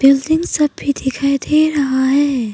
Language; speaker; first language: Hindi; non-native, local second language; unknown